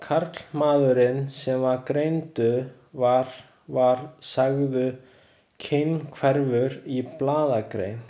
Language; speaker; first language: Icelandic; non-native, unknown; Chinese